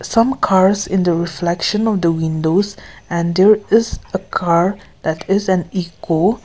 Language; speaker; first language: English; non-native, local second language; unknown